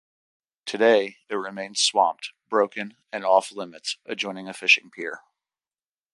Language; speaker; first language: English; native; English